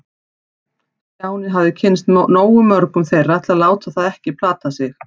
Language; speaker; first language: Icelandic; native; Icelandic